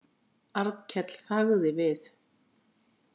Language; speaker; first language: Icelandic; native; Icelandic